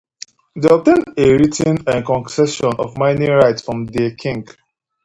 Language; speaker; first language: English; non-native, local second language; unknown